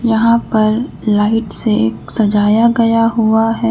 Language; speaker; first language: Hindi; native; Hindi